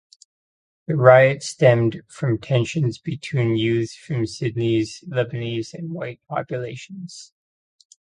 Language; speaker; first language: English; native; English